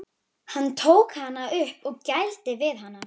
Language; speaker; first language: Icelandic; native; Icelandic